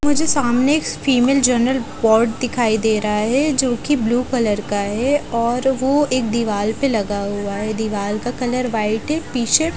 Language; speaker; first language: Hindi; native; Hindi